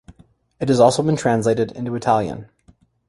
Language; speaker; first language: English; native; English